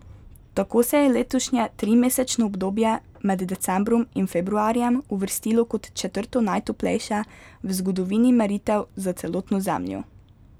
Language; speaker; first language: Slovenian; native; Slovenian